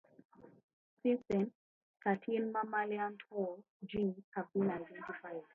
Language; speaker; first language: English; native; English